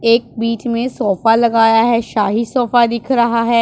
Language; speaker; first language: Hindi; non-native, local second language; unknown